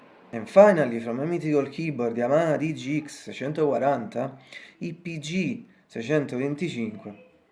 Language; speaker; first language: English; non-native, fluent; Italian